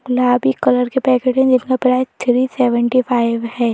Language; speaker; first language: Hindi; native; Hindi